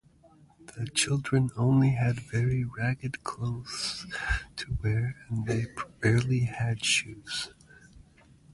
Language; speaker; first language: English; native; English